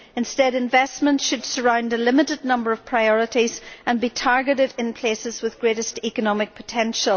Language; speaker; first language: English; native; English